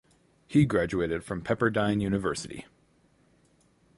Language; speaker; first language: English; native; English